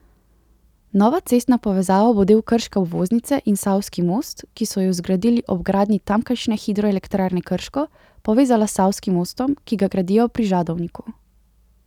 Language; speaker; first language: Slovenian; native; Slovenian